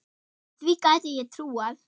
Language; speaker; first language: Icelandic; non-native, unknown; German